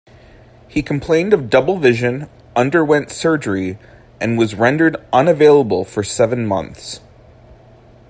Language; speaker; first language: English; native; English